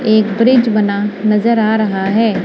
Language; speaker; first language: Hindi; non-native, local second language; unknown